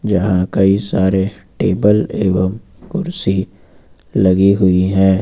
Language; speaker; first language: Hindi; native; Hindi